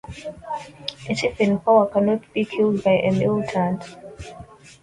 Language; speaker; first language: English; non-native, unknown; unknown